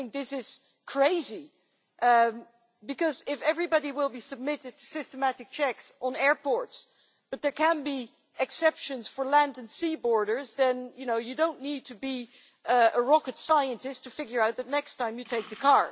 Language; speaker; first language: English; non-native, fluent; Dutch